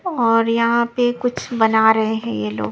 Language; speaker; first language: Hindi; non-native, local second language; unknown